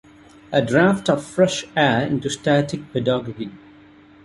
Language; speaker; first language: English; non-native, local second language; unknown